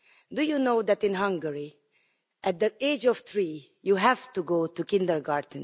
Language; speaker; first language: English; non-native, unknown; Hungarian